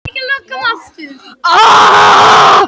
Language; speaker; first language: Icelandic; non-native, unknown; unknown